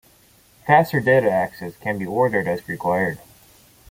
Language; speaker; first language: English; non-native, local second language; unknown